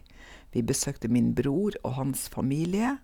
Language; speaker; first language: Norwegian; native; Norwegian